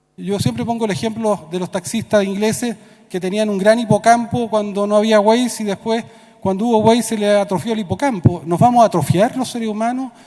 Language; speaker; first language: Spanish; native; Spanish